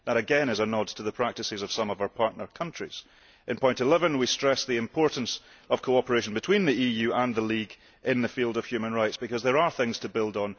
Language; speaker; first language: English; early bilingual, heritage; English